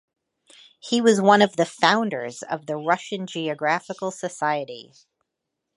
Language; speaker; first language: English; native; English